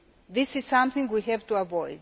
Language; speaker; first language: English; non-native, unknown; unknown